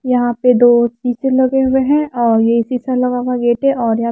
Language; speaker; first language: Hindi; non-native, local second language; Punjabi